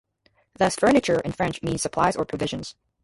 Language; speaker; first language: English; native; English